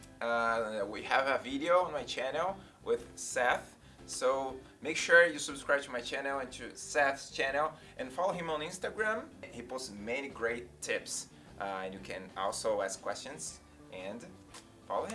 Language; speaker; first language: English; non-native, fluent; Portuguese